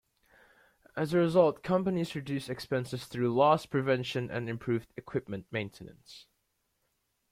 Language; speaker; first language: English; native; English